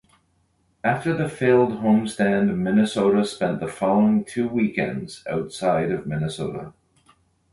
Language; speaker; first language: English; native; English